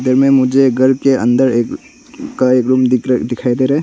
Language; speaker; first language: Hindi; non-native, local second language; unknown